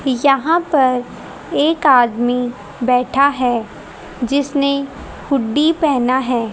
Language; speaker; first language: Hindi; native; Hindi